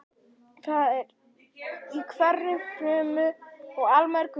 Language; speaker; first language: Icelandic; native; Icelandic